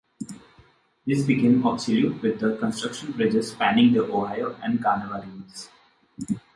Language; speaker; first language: English; non-native, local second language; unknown